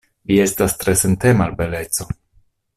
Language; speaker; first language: Esperanto; non-native, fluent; Italian